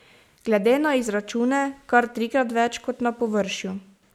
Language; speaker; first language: Slovenian; native; Slovenian